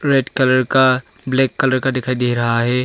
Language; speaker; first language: Hindi; non-native, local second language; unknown